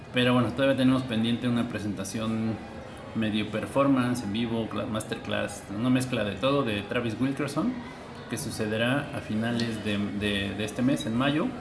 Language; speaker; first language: Spanish; native; Spanish